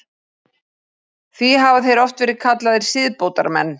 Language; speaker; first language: Icelandic; native; Icelandic